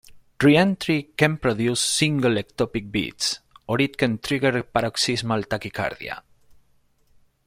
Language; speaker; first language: English; non-native, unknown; Spanish